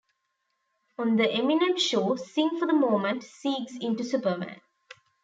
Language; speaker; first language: English; non-native, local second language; Tamil